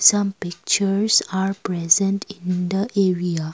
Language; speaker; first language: English; non-native, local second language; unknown